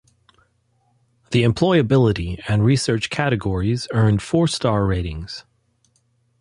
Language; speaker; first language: English; non-native, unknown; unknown